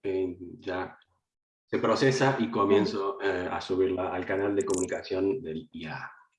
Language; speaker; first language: Spanish; native; Spanish